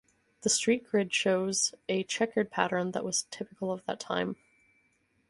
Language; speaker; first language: English; native; English